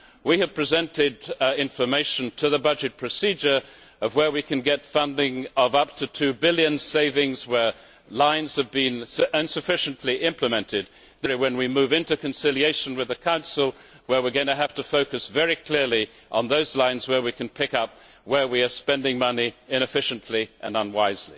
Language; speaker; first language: English; native; English